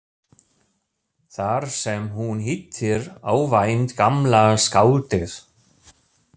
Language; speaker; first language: Icelandic; non-native, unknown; German